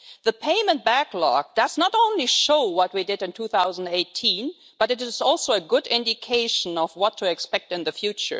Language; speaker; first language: English; non-native, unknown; German